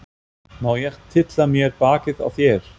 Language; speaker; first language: Icelandic; non-native, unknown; German